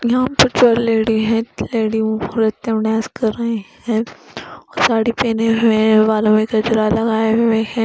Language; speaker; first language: Hindi; non-native, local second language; Punjabi